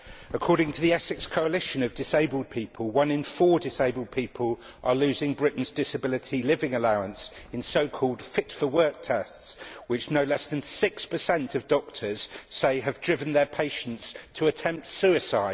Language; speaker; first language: English; native; English